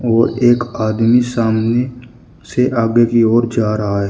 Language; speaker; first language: Hindi; native; Hindi